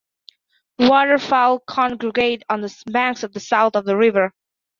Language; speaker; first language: English; non-native, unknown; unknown